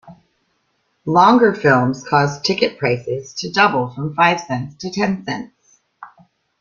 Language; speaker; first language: English; native; English